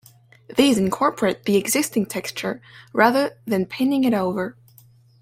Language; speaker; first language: English; non-native, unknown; French